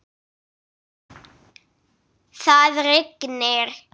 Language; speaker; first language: Icelandic; non-native, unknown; English